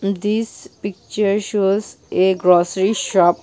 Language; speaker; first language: English; non-native, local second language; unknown